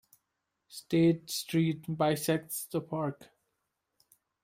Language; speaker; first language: English; non-native, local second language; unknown